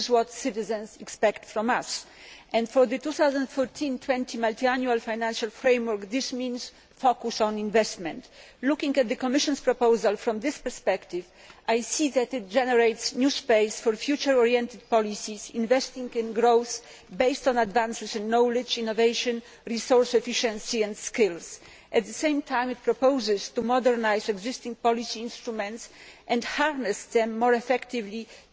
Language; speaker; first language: English; non-native, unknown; Polish